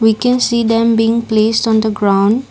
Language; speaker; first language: English; non-native, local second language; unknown